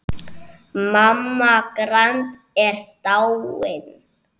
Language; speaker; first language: Icelandic; native; Icelandic